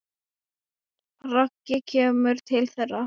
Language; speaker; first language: Icelandic; non-native, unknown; Thai